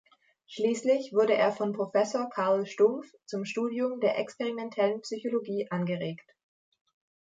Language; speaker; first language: German; native; German